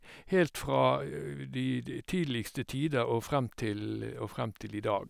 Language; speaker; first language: Norwegian; native; Norwegian